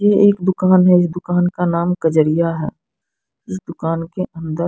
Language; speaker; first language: Hindi; non-native, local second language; Punjabi